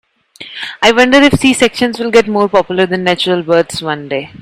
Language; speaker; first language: English; non-native, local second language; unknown